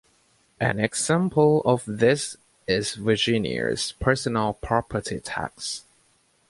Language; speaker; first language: English; native; English